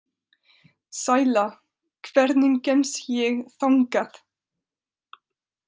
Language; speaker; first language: Icelandic; non-native, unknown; French